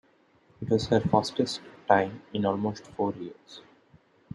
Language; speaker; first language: English; non-native, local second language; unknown